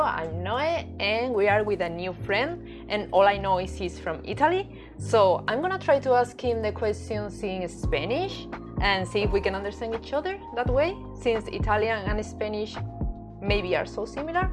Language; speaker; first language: English; non-native, fluent; Spanish